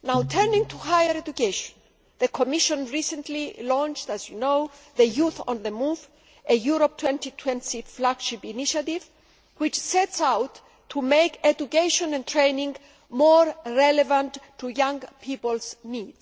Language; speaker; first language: English; non-native, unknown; Greek